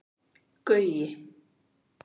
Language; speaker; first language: Icelandic; native; Icelandic